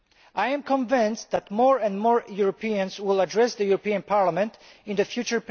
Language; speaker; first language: English; non-native, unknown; Polish